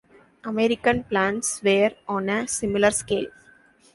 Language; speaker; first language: English; non-native, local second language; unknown